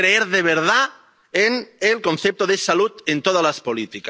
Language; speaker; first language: Spanish; non-native, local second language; Catalan